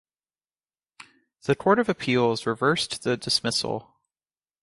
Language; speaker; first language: English; native; English